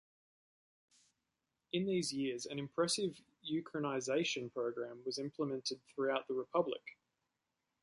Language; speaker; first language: English; native; English